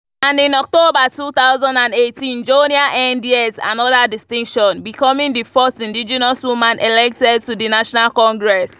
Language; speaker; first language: English; non-native, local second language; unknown